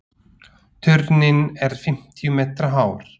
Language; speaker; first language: Icelandic; non-native, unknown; Slovak